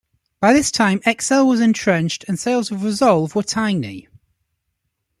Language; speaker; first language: English; native; English